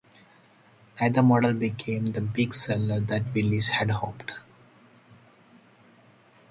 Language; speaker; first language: English; non-native, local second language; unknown